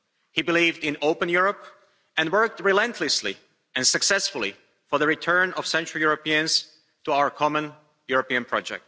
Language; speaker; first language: English; non-native, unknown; Slovak